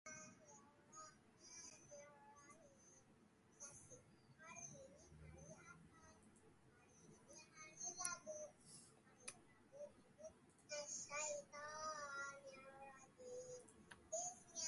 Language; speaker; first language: English; non-native, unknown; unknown